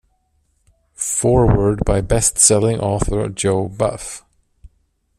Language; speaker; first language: English; non-native, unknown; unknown